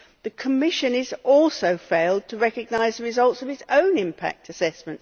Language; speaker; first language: English; native; English